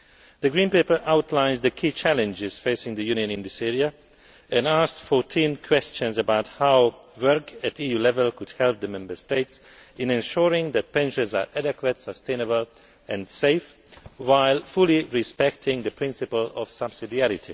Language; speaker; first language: English; non-native, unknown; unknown